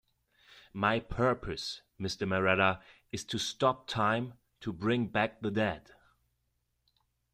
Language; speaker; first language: English; non-native, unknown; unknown